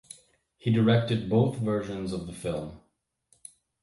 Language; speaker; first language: English; native; English